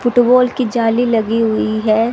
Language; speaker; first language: Hindi; native; Hindi